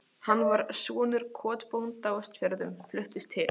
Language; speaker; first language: Icelandic; non-native, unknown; Polish